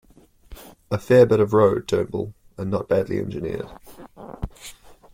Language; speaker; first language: English; native; English